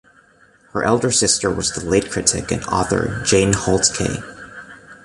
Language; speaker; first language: English; native; English